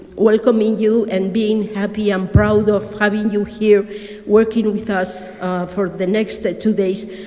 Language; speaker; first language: English; non-native, fluent; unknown